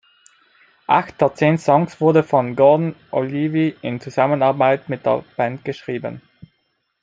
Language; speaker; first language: German; non-native, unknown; Italian